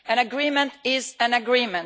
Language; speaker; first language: English; non-native, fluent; Italian